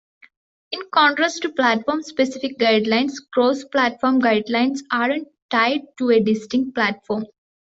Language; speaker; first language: English; non-native, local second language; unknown